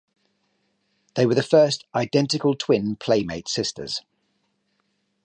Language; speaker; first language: English; native; English